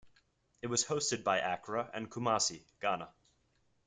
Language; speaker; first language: English; native; English